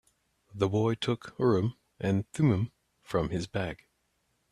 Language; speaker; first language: English; native; English